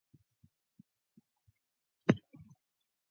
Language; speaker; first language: English; non-native, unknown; Mongolian